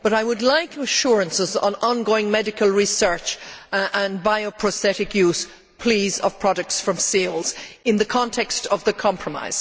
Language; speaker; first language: English; native; English